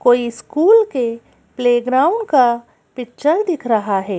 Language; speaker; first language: Hindi; native; Hindi